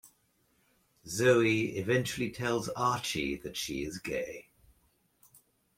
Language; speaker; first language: English; native; English